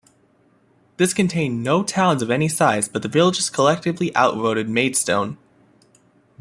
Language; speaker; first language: English; native; English